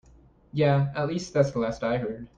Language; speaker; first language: English; native; English